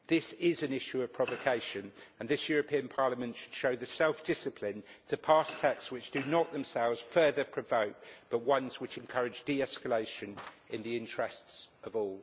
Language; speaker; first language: English; native; English